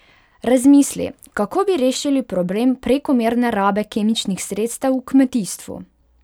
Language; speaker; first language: Slovenian; non-native, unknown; Hungarian